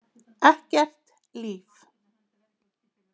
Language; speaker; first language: Icelandic; native; Icelandic